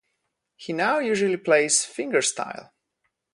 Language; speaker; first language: English; non-native, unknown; Polish